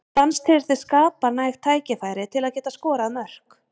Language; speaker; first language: Icelandic; native; Icelandic